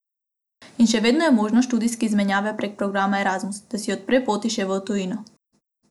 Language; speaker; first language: Slovenian; non-native, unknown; Macedonian